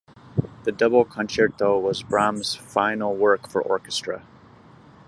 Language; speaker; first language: English; native; English